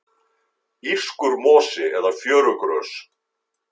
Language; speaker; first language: Icelandic; native; Icelandic